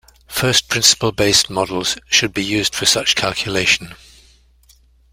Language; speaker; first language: English; native; English